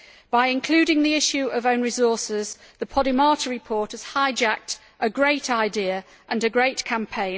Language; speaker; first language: English; native; English